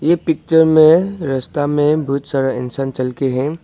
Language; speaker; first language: Hindi; non-native, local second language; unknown